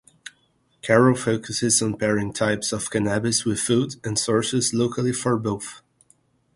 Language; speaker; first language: English; native; English